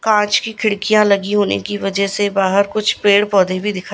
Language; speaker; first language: Hindi; non-native, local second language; Gujarati